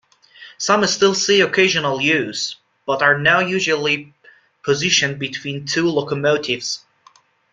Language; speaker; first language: English; non-native, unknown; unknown